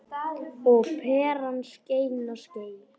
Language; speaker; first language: Icelandic; non-native, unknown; Polish